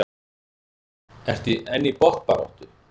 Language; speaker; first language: Icelandic; native; Icelandic